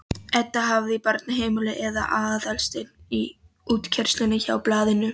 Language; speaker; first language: Icelandic; non-native, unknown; Polish